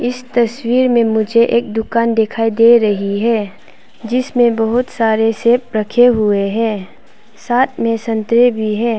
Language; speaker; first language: Hindi; non-native, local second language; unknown